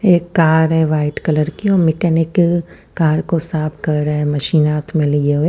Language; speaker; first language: Hindi; non-native, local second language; Punjabi